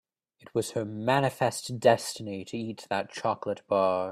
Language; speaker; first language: English; native; English